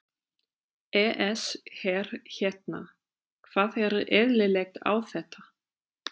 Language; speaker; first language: Icelandic; non-native, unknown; German